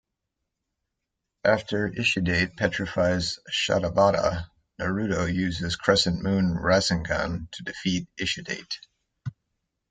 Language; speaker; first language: English; native; English